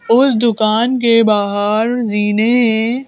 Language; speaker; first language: Hindi; native; Hindi